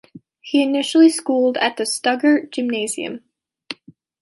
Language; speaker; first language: English; native; English